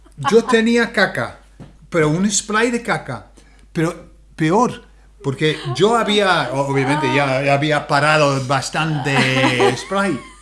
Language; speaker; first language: Spanish; non-native, fluent; English